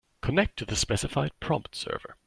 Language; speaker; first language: English; non-native, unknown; German